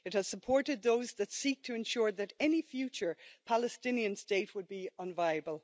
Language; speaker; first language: English; native; English